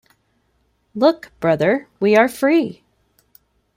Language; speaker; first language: English; native; English